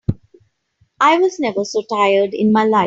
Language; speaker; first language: English; non-native, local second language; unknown